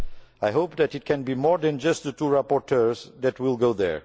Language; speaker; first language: English; non-native, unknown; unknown